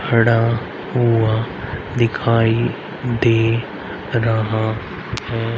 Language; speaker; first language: Hindi; native; Hindi